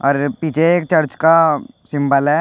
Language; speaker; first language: Hindi; native; Hindi